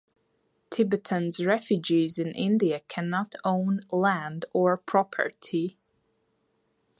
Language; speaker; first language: English; non-native, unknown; Latvian